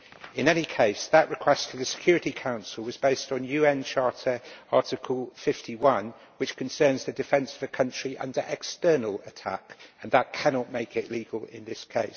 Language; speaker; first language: English; native; English